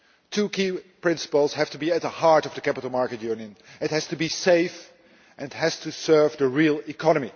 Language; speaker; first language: English; non-native, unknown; Dutch